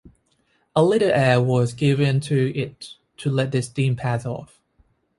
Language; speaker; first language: English; non-native, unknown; Thai